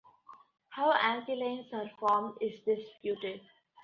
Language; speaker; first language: English; non-native, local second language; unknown